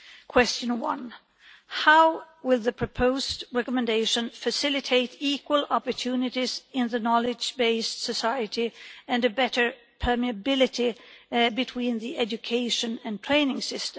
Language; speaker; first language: English; non-native, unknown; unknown